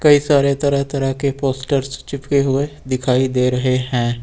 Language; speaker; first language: Hindi; native; Hindi